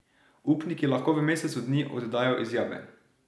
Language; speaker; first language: Slovenian; native; Slovenian